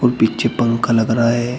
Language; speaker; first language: Hindi; native; Hindi